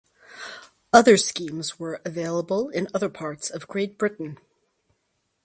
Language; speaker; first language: English; native; English